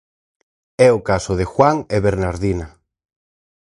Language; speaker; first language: Galician; native; Galician